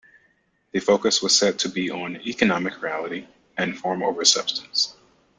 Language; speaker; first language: English; native; English